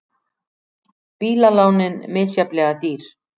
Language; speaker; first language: Icelandic; native; Icelandic